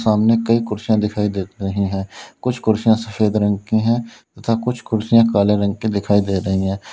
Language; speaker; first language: Hindi; native; Hindi